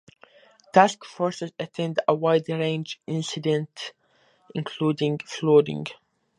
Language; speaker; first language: English; native; English